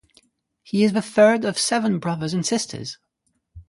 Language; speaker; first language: English; non-native, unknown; French